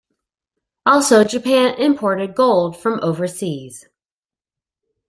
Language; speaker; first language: English; native; English